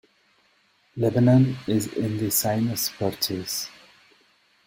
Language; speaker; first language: English; non-native, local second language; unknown